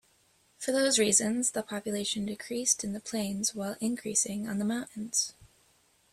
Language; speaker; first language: English; native; English